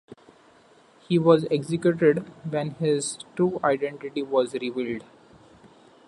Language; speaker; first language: English; non-native, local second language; Marathi